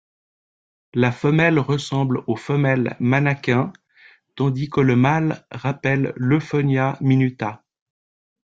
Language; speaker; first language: French; native; French